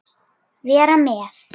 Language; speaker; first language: Icelandic; native; Icelandic